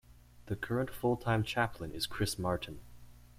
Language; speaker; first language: English; native; English